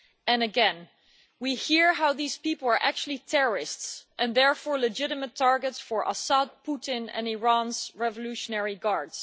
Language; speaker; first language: English; non-native, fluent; Dutch